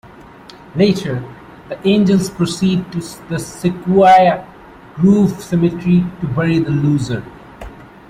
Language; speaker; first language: English; non-native, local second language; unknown